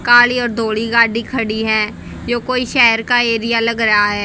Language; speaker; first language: Hindi; native; Hindi